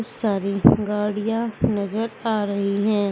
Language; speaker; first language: Hindi; native; Hindi